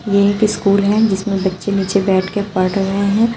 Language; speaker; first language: Hindi; native; Hindi